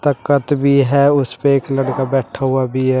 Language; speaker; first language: Hindi; native; Hindi